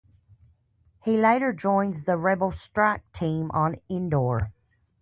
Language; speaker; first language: English; native; English